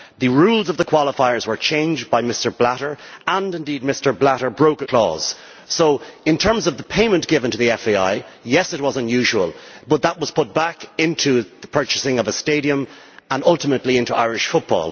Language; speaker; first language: English; native; English